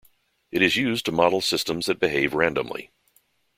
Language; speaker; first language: English; native; English